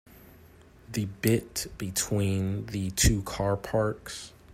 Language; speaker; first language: English; native; English